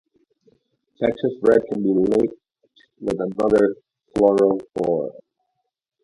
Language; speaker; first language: English; native; English